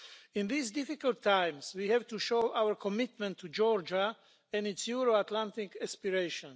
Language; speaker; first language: English; non-native, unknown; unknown